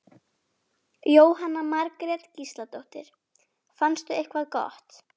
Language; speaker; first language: Icelandic; native; Icelandic